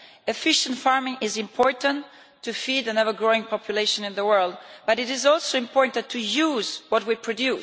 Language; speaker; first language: English; non-native, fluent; Italian